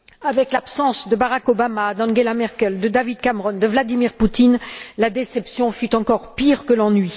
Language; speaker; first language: French; native; French